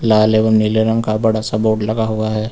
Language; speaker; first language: Hindi; native; Hindi